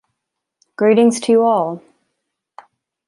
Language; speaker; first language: English; native; English